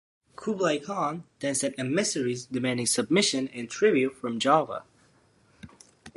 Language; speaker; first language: English; native; English